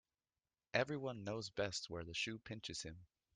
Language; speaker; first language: English; native; English